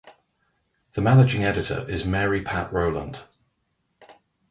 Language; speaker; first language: English; native; English